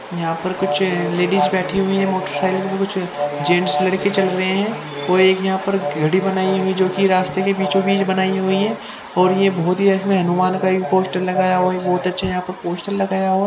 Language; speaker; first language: Hindi; native; Hindi